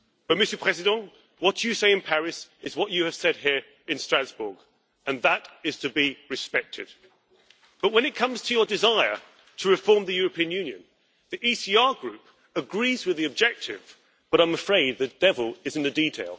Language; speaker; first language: English; native; English